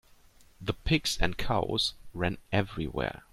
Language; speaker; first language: English; non-native, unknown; German